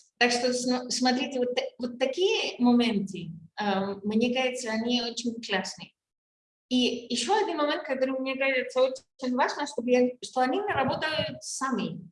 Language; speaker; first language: Russian; non-native, fluent; Spanish